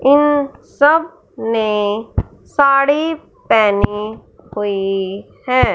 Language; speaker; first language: Hindi; non-native, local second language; Punjabi